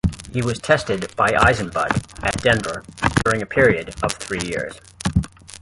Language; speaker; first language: English; native; English